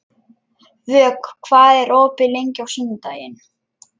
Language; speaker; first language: Icelandic; non-native, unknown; Lithuanian